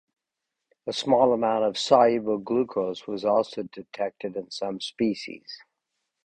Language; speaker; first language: English; native; English